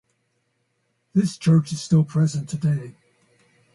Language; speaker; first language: English; native; English